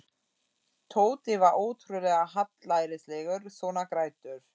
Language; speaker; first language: Icelandic; non-native, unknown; German